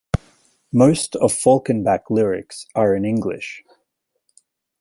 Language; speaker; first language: English; native; English